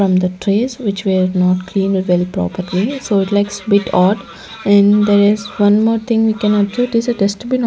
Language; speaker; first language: English; non-native, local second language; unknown